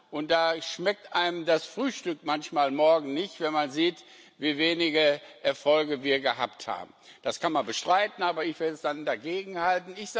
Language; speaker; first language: German; non-native, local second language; Luxembourgish